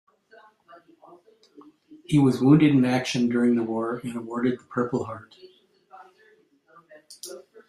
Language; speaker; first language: English; native; English